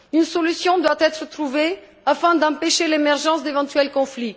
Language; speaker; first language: French; non-native, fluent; Bulgarian